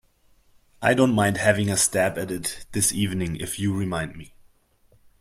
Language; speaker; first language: English; non-native, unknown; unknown